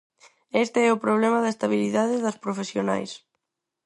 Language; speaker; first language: Galician; non-native, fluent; Spanish